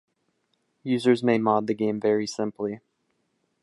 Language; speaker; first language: English; non-native, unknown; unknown